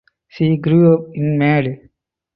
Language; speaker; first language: English; non-native, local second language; Tamil